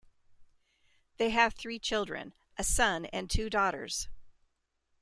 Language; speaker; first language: English; native; English